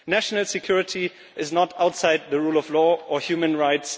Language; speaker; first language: English; non-native, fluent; German